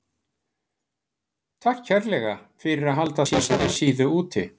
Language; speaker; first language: Icelandic; native; Icelandic